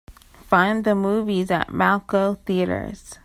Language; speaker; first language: English; native; English